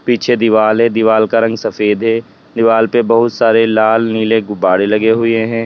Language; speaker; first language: Hindi; native; Hindi